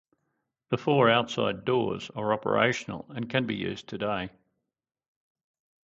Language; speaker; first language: English; native; English